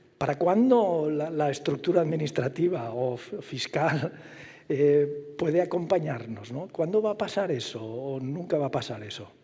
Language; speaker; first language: Spanish; native; Spanish